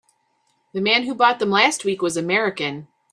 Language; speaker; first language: English; native; English